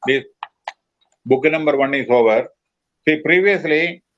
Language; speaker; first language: English; non-native, local second language; Malayalam